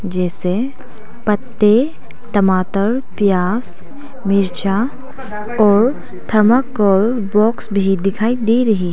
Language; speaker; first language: Hindi; non-native, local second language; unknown